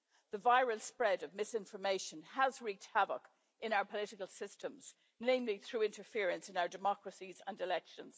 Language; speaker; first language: English; native; English